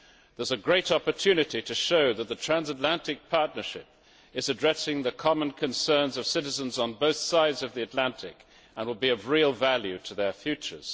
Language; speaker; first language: English; native; English